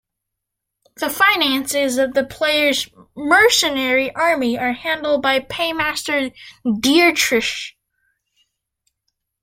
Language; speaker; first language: English; native; English